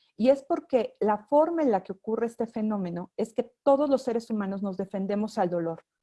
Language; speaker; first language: Spanish; native; Spanish